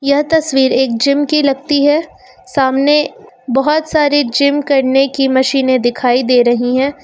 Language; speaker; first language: Hindi; native; Hindi